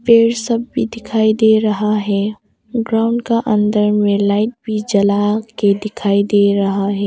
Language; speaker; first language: Hindi; early bilingual, other home language; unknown